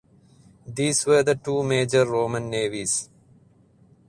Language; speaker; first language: English; non-native, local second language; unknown